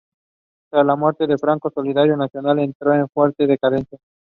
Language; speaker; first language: English; non-native, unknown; Spanish